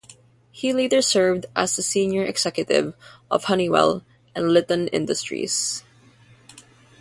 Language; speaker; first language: English; non-native, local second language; Filipino